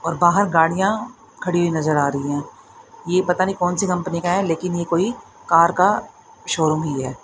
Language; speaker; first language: Hindi; native; Hindi